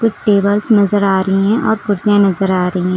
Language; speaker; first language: Hindi; native; Hindi